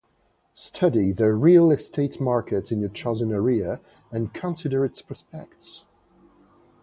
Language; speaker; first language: English; non-native, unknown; French